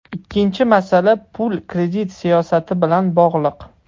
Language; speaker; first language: Uzbek; non-native, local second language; Russian